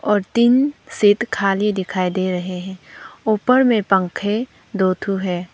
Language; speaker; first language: Hindi; non-native, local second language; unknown